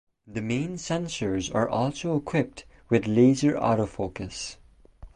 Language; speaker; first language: English; non-native, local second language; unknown